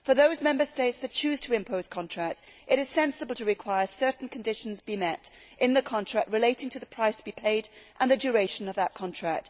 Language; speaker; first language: English; native; English